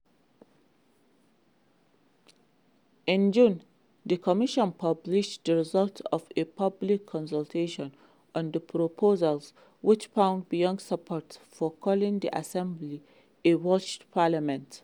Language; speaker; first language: English; non-native, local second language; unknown